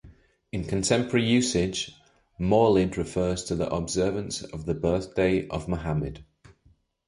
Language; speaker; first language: English; native; English